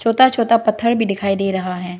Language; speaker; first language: Hindi; non-native, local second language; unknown